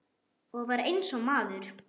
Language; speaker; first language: Icelandic; non-native, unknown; German